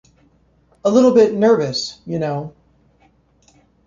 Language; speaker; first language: English; native; English